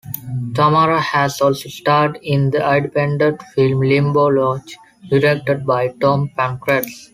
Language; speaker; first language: English; non-native, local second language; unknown